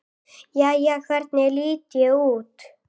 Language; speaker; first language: Icelandic; native; Icelandic